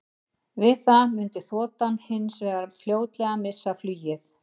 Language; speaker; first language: Icelandic; native; Icelandic